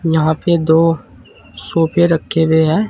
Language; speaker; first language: Hindi; native; Hindi